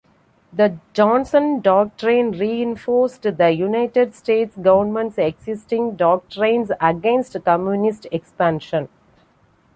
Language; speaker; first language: English; non-native, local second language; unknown